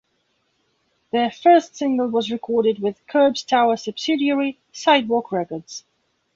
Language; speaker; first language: English; non-native, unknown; Belarusian